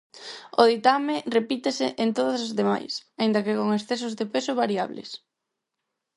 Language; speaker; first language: Galician; non-native, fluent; Spanish